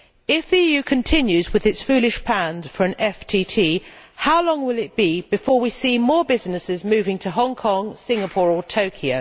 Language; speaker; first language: English; native; English